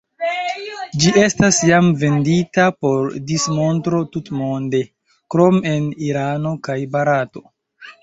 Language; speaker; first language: Esperanto; non-native, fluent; Chinese